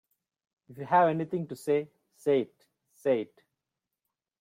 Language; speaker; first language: English; non-native, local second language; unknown